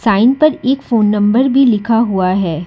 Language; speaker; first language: Hindi; non-native, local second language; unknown